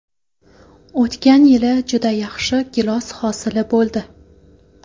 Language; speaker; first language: Uzbek; non-native, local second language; Kara-Kalpak